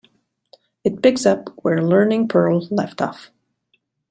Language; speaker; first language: English; non-native, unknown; Catalan